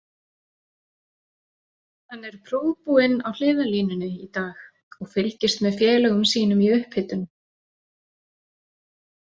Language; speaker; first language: Icelandic; native; Icelandic